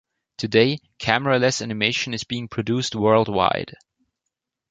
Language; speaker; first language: English; non-native, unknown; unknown